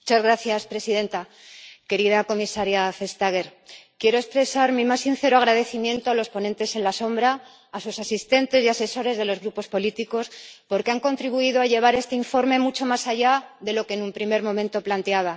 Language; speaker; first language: Spanish; native; Spanish